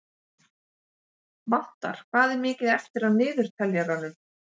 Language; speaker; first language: Icelandic; native; Icelandic